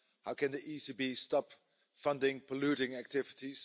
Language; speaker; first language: English; non-native, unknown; Dutch